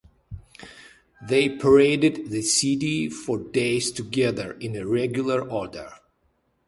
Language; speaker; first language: English; native; English